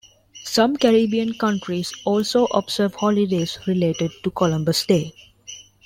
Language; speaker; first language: English; non-native, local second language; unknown